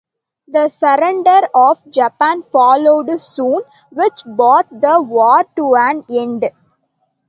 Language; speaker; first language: English; non-native, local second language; Tamil